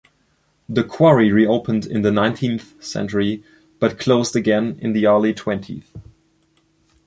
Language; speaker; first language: English; non-native, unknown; German